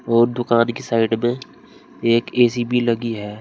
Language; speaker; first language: Hindi; native; Hindi